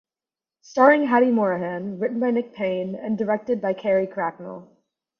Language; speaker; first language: English; native; English